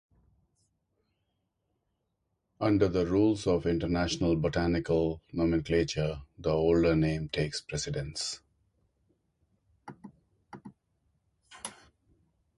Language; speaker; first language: English; non-native, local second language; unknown